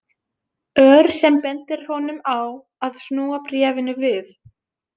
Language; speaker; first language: Icelandic; non-native, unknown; Finnish